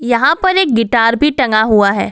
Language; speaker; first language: Hindi; non-native, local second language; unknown